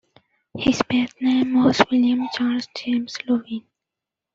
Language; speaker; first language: English; non-native, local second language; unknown